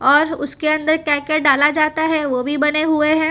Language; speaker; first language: Hindi; non-native, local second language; Gujarati